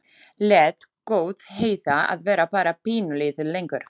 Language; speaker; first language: Icelandic; non-native, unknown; Slovak